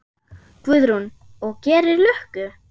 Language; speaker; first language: Icelandic; non-native, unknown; German